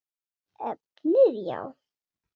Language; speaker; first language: Icelandic; non-native, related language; Swedish